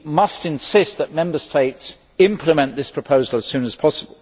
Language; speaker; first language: English; native; English